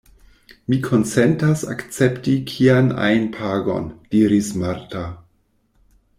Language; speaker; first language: Esperanto; non-native, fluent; German